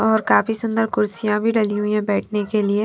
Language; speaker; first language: Hindi; non-native, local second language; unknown